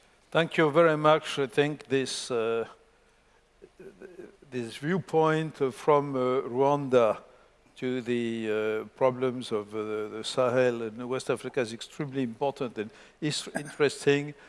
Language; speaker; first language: English; non-native, fluent; French